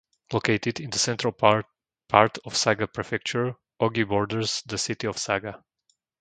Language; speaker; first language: English; non-native, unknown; Slovak